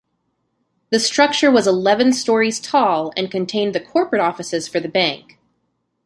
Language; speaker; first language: English; native; English